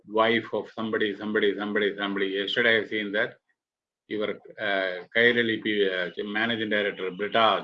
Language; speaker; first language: English; non-native, local second language; Malayalam